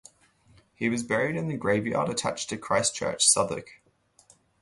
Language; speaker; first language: English; native; English